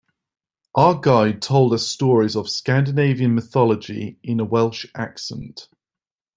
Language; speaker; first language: English; native; English